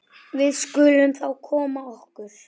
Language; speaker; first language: Icelandic; native; Icelandic